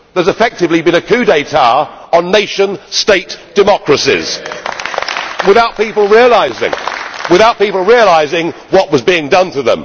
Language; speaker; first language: English; native; English